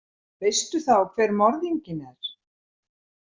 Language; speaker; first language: Icelandic; native; Icelandic